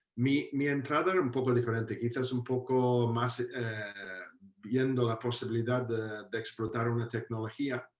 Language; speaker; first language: Spanish; non-native, fluent; English